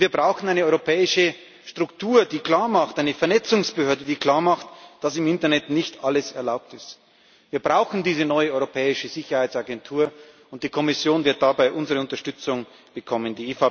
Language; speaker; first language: German; native; German